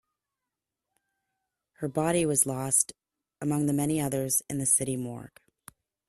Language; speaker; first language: English; native; English